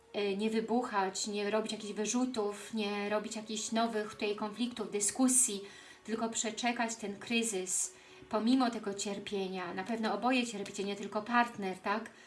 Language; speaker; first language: Polish; early bilingual, heritage; Polish